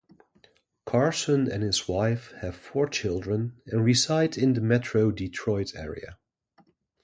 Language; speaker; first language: English; non-native, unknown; Dutch